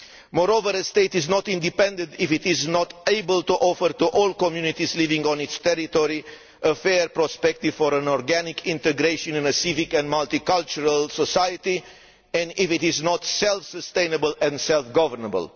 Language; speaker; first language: English; non-native, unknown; Romanian